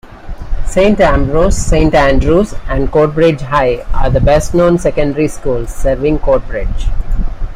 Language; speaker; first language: English; non-native, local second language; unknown